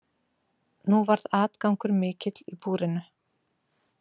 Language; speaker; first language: Icelandic; native; Icelandic